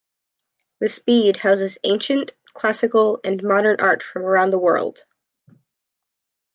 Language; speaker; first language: English; native; English